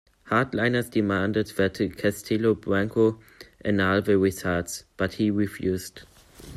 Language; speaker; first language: English; non-native, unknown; German